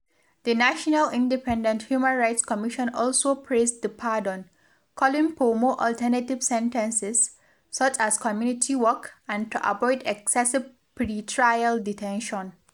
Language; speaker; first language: English; non-native, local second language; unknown